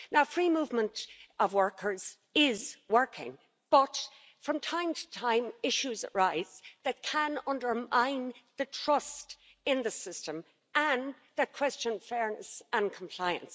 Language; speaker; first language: English; native; English